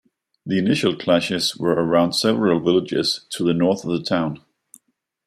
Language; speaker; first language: English; non-native, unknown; Danish